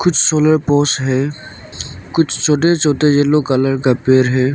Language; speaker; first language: Hindi; non-native, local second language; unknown